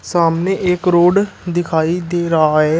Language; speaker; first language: Hindi; native; Hindi